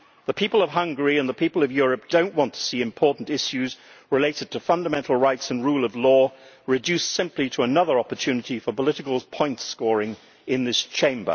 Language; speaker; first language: English; native; English